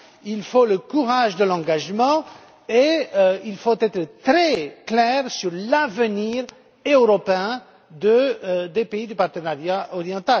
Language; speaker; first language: French; non-native, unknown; Romanian